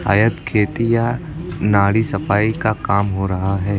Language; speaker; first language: Hindi; native; Hindi